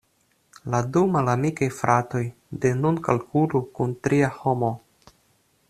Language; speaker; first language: Esperanto; non-native, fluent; Russian